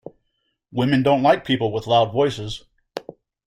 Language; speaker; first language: English; native; English